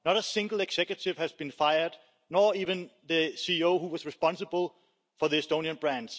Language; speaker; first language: English; non-native, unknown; Danish